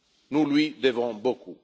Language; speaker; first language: French; non-native, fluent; Italian